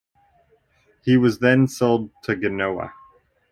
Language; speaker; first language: English; native; English